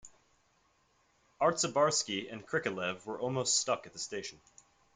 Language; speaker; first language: English; native; English